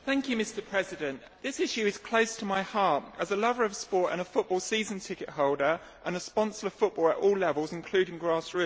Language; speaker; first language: English; native; English